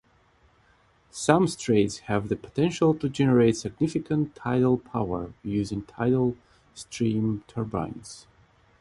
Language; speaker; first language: English; non-native, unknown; Russian